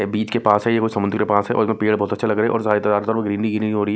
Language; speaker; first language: Hindi; non-native, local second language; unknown